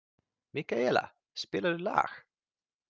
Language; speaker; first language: Icelandic; non-native, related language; Swedish